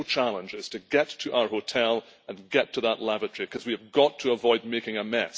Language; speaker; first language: English; native; English